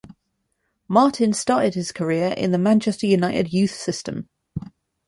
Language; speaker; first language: English; native; English